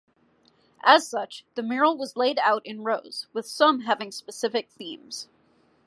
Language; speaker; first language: English; native; English